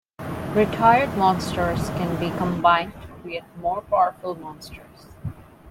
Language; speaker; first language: English; non-native, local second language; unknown